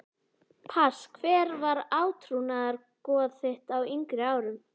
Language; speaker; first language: Icelandic; native; Icelandic